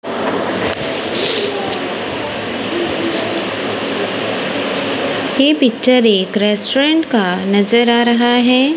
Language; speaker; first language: Hindi; non-native, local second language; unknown